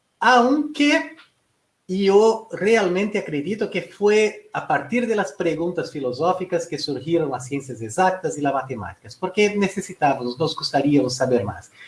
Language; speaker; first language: Spanish; non-native, related language; Portuguese